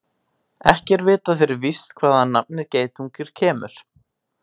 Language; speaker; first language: Icelandic; native; Icelandic